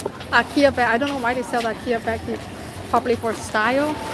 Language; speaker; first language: English; non-native, fluent; Chinese